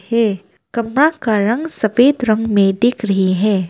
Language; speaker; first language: Hindi; non-native, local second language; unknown